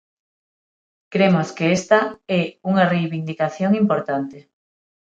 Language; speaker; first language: Galician; non-native, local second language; Spanish